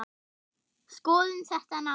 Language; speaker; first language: Icelandic; non-native, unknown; German